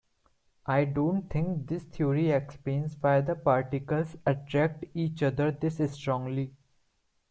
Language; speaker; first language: English; non-native, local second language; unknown